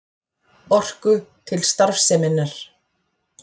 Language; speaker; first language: Icelandic; native; Icelandic